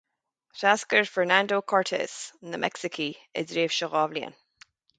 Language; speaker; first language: Irish; native; Irish